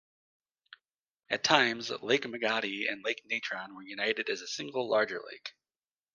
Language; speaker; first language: English; native; English